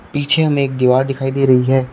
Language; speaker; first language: Hindi; native; Hindi